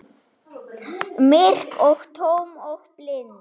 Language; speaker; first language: Icelandic; non-native, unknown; German